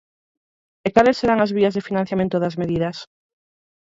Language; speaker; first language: Galician; native; Galician